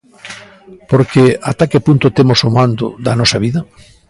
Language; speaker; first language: Galician; native; Galician